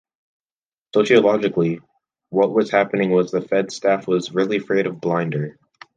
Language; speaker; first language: English; native; English